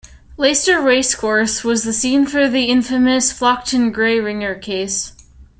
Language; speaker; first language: English; native; English